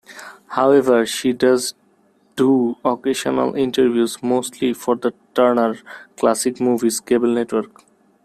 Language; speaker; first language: English; non-native, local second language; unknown